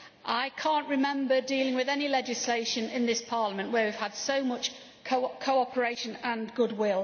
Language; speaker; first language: English; native; English